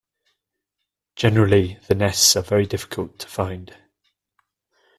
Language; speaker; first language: English; native; English